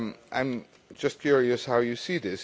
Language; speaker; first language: English; non-native, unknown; Dutch